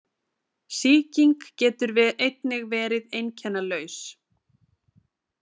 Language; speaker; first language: Icelandic; native; Icelandic